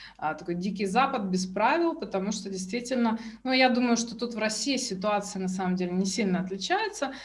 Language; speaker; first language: Russian; native; Russian